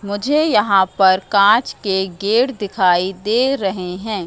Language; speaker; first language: Hindi; native; Hindi